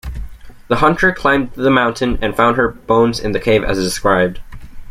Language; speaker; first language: English; native; English